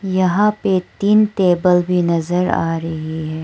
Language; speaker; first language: Hindi; non-native, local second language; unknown